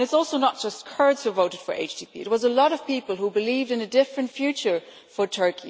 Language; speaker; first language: English; non-native, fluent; German